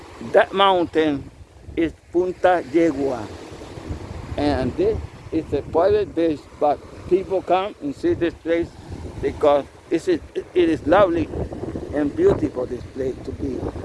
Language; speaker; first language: English; non-native, fluent; Spanish